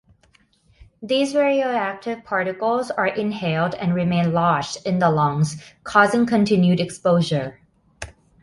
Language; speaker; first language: English; non-native, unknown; Thai